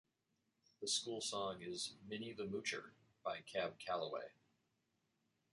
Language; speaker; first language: English; native; English